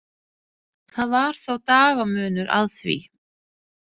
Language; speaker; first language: Icelandic; non-native, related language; Danish